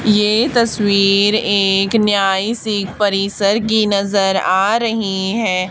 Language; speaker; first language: Hindi; native; Hindi